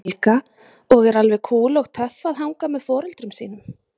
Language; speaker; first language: Icelandic; native; Icelandic